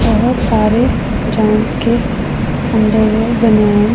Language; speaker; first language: Hindi; non-native, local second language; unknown